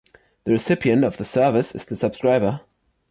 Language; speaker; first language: English; non-native, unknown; German